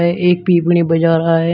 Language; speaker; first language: Hindi; native; Hindi